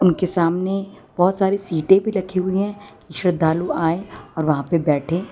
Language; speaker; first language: Hindi; non-native, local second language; Gujarati